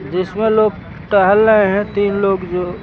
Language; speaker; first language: Hindi; native; Hindi